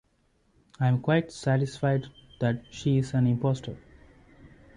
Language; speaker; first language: English; non-native, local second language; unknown